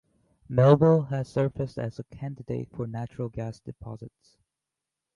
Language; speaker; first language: English; native; English